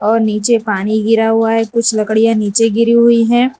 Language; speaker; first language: Hindi; non-native, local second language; Gujarati